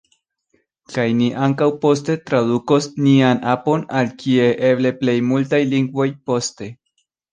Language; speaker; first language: Esperanto; non-native, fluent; Spanish